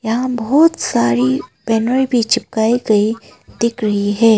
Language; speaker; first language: Hindi; non-native, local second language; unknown